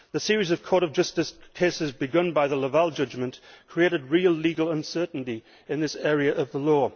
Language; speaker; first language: English; native; English